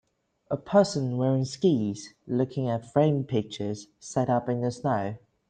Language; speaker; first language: English; native; English